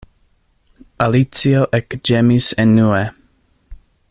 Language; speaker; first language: Esperanto; non-native, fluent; English